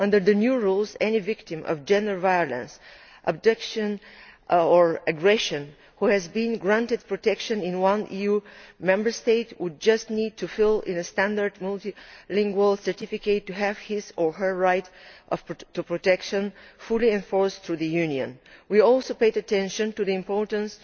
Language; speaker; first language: English; non-native, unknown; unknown